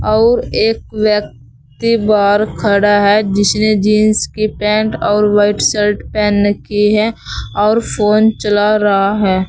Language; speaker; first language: Hindi; native; Hindi